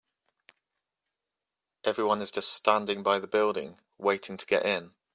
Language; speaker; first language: English; native; English